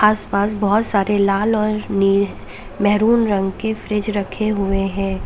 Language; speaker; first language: Hindi; native; Hindi